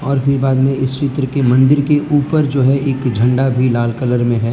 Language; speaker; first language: Hindi; non-native, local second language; Gujarati